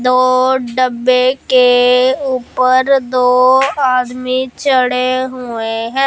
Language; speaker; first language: Hindi; non-native, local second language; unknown